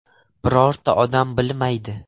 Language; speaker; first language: Uzbek; non-native, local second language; Russian